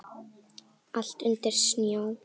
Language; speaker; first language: Icelandic; native; Icelandic